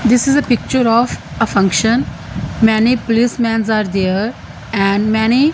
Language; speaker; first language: English; non-native, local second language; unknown